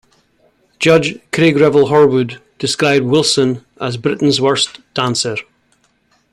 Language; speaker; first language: English; native; English